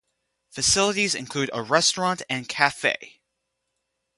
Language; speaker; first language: English; native; English